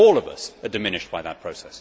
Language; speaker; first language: English; native; English